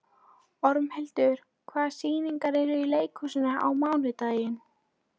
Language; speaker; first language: Icelandic; non-native, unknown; Polish